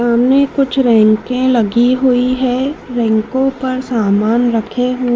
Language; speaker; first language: Hindi; native; Hindi